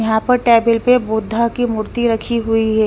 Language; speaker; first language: Hindi; non-native, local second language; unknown